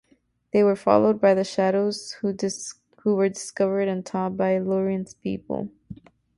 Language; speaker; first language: English; native; English